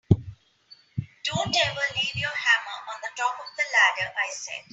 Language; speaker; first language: English; non-native, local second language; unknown